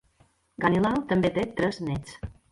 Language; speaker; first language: Catalan; native; Catalan